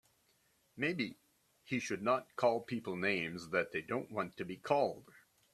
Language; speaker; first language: English; native; English